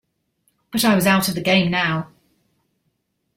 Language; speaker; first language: English; native; English